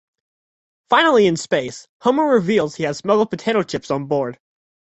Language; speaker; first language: English; native; English